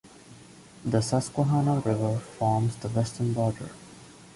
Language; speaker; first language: English; non-native, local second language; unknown